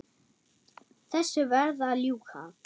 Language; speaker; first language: Icelandic; non-native, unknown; German